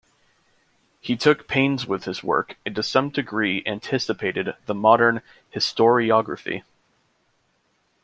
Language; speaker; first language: English; native; English